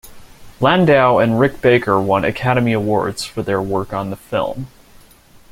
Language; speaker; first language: English; native; English